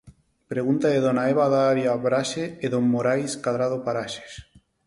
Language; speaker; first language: Galician; non-native, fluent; Spanish